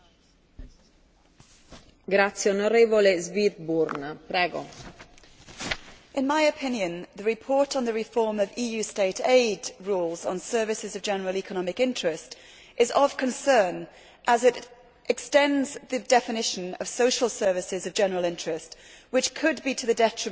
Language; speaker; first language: English; native; English